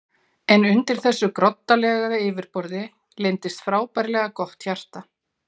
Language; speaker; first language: Icelandic; native; Icelandic